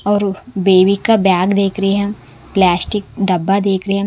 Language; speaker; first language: Hindi; non-native, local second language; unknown